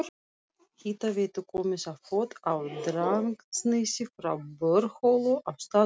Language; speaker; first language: Icelandic; non-native, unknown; Russian